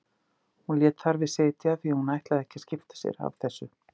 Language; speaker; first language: Icelandic; native; Icelandic